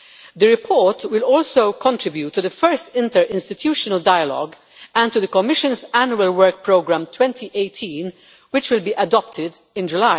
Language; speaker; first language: English; non-native, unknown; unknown